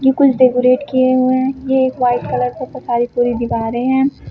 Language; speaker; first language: Hindi; native; Hindi